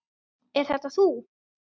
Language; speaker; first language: Icelandic; native; Icelandic